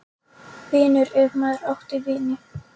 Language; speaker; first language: Icelandic; non-native, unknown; Polish